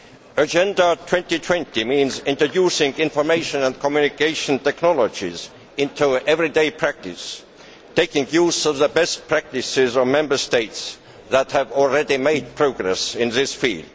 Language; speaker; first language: English; non-native, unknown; Estonian